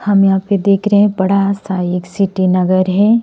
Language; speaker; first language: Hindi; non-native, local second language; Assamese